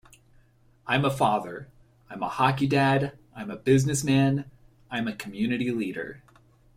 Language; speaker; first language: English; native; English